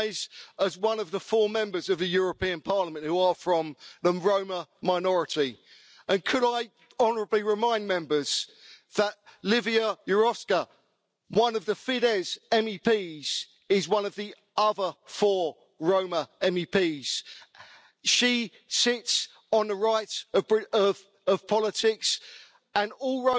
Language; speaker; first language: English; native; English